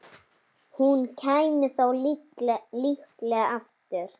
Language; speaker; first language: Icelandic; native; Icelandic